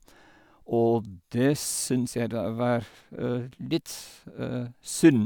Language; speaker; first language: Norwegian; non-native, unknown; Dutch